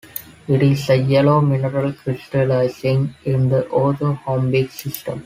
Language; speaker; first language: English; non-native, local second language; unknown